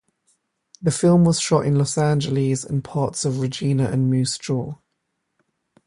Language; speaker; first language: English; native; English